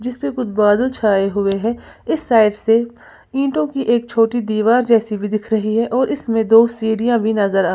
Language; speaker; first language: Hindi; native; Hindi